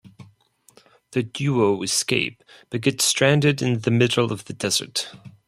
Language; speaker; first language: English; non-native, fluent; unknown